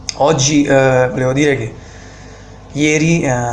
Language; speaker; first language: Italian; native; Italian